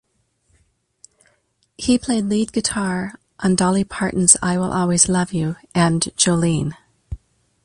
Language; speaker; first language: English; native; English